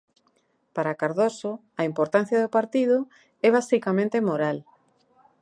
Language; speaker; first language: Galician; native; Galician